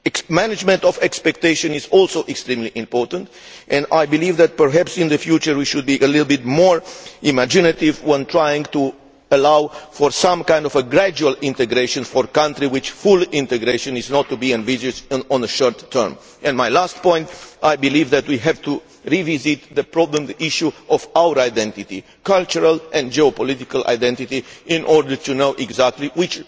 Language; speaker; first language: English; non-native, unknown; Romanian